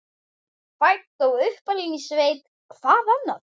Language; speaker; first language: Icelandic; native; Icelandic